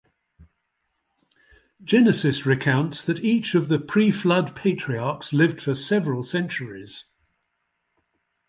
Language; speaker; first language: English; native; English